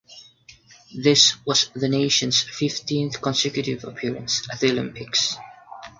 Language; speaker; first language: English; non-native, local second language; Filipino